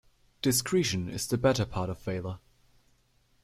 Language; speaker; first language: English; non-native, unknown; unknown